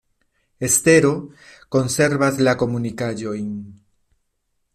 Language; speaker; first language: Esperanto; non-native, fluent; Spanish